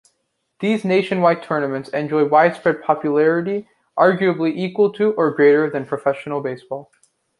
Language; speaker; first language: English; native; English